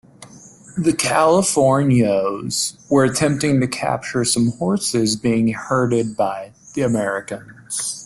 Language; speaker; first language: English; native; English